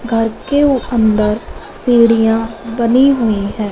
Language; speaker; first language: Hindi; non-native, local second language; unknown